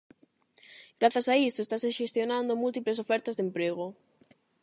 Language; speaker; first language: Galician; non-native, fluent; Spanish